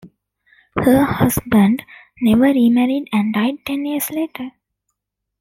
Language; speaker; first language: English; non-native, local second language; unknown